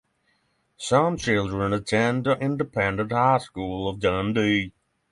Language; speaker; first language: English; non-native, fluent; Norwegian